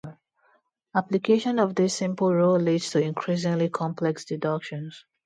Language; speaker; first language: English; non-native, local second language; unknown